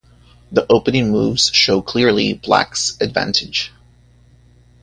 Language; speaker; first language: English; native; English